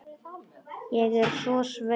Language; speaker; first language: Icelandic; non-native, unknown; Polish